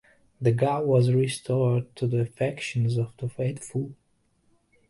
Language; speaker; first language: English; native; English